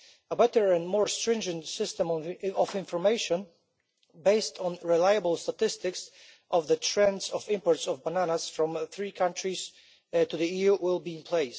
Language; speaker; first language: English; non-native, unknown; Polish